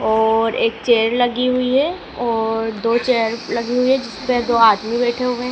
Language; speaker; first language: Hindi; native; Hindi